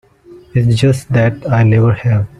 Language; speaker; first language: English; non-native, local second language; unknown